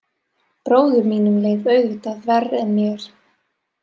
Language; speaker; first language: Icelandic; non-native, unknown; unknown